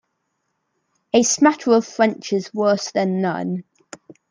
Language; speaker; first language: English; native; English